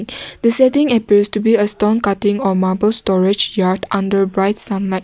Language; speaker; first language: English; non-native, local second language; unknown